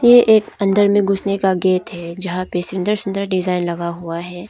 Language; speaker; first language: Hindi; non-native, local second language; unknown